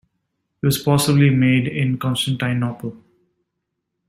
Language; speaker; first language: English; native; English